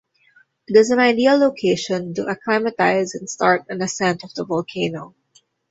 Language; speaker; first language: English; non-native, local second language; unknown